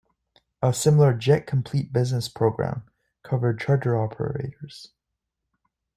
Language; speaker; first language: English; native; English